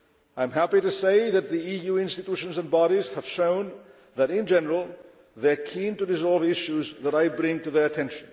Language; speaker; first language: English; non-native, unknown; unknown